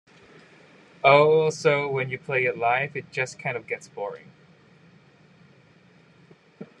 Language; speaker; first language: English; non-native, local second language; Cantonese